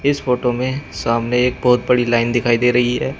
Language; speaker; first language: Hindi; native; Hindi